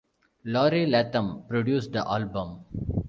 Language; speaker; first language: English; non-native, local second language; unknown